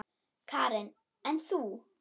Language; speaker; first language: Icelandic; non-native, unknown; German